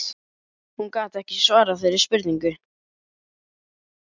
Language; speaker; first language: Icelandic; native; Icelandic